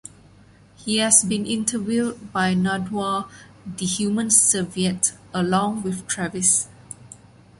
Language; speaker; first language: English; non-native, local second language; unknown